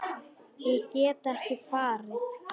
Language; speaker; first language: Icelandic; non-native, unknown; Polish